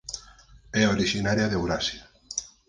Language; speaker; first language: Galician; native; Galician